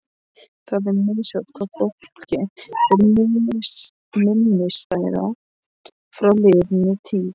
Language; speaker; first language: Icelandic; non-native, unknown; Polish